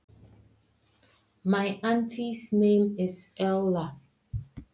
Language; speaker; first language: Icelandic; non-native, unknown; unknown